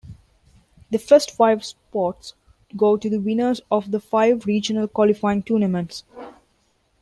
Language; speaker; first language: English; non-native, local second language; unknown